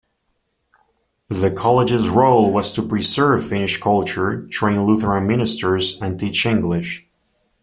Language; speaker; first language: English; native; English